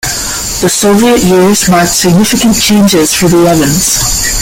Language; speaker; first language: English; native; English